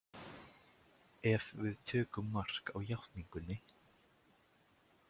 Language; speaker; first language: Icelandic; native; Icelandic